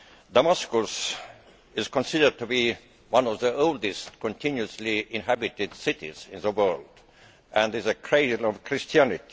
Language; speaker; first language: English; non-native, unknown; Estonian